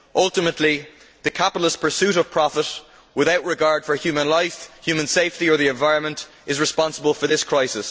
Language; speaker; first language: English; native; English